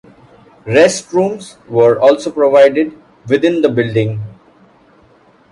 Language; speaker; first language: English; non-native, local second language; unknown